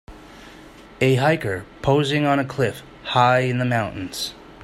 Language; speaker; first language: English; native; English